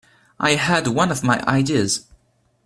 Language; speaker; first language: English; non-native, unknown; French